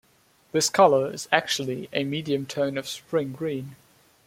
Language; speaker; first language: English; non-native, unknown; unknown